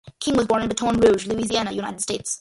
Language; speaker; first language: English; early bilingual, other home language; Malayalam